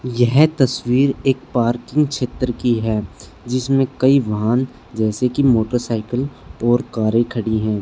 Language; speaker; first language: Hindi; native; Hindi